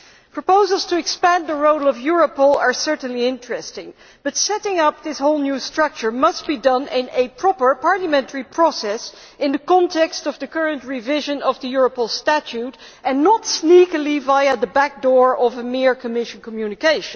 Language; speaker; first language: English; non-native, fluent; Dutch